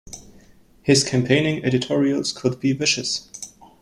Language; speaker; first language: English; non-native, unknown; German